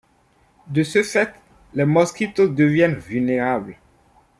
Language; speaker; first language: French; non-native, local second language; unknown